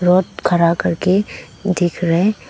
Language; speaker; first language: Hindi; non-native, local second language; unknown